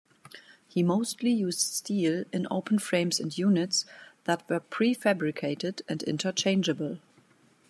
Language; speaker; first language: English; non-native, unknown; German